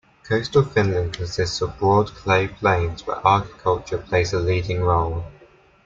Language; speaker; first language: English; native; English